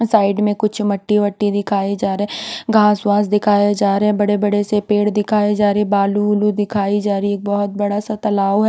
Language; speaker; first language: Hindi; non-native, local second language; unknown